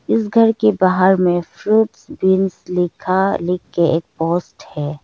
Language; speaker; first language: Hindi; non-native, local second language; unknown